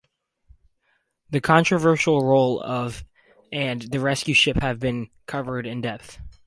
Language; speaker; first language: English; native; English